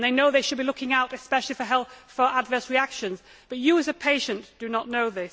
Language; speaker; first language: English; native; English